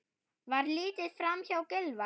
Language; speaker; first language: Icelandic; non-native, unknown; German